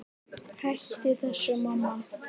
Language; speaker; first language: Icelandic; native; Icelandic